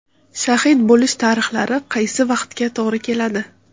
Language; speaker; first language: Uzbek; non-native, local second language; Russian